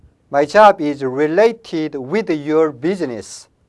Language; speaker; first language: English; non-native, fluent; Korean